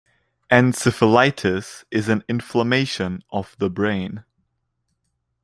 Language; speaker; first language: English; non-native, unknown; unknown